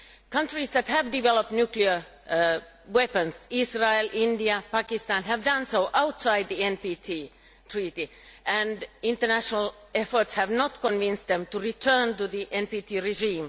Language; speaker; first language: English; non-native, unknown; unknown